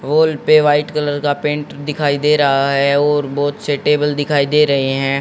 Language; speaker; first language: Hindi; native; Hindi